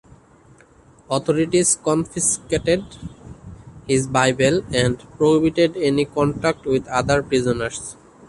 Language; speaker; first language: English; non-native, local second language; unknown